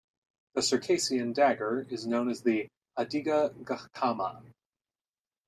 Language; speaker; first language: English; native; English